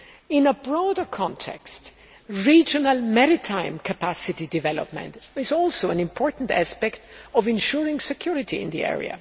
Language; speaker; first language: English; non-native, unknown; German